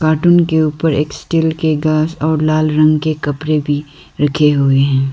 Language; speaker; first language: Hindi; non-native, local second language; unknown